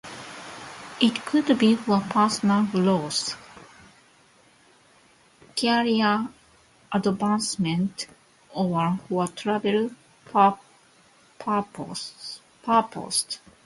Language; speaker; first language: English; non-native, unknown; Japanese